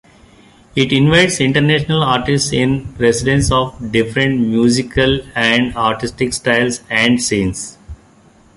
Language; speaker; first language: English; non-native, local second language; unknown